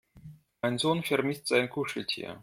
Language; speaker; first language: German; non-native, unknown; Russian